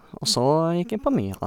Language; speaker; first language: Norwegian; native; Norwegian